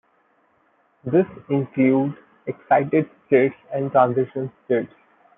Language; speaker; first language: English; non-native, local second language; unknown